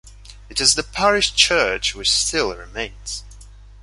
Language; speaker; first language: English; non-native, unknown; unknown